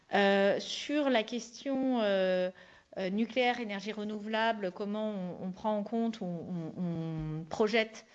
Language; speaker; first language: French; native; French